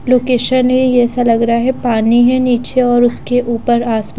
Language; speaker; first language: Hindi; non-native, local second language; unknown